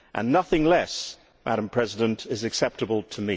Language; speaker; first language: English; native; English